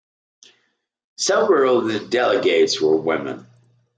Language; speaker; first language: English; native; English